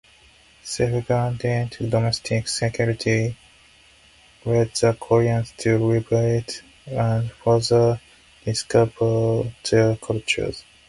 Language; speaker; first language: English; non-native, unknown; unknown